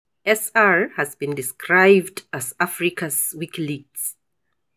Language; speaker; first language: English; non-native, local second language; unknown